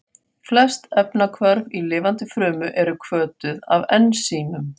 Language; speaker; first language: Icelandic; non-native, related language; Faroese